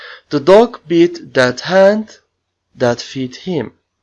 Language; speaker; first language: English; non-native, fluent; Turkish